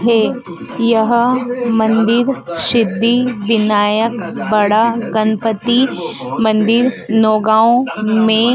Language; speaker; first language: Hindi; native; Hindi